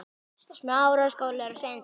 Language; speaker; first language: Icelandic; native; Icelandic